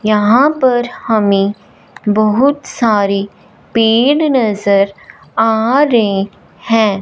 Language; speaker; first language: Hindi; non-native, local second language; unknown